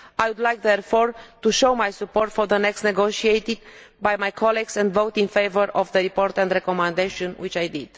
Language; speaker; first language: English; non-native, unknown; Romanian